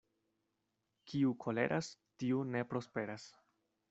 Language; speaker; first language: Esperanto; non-native, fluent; Spanish